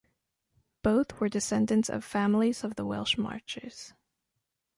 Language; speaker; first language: English; non-native, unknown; French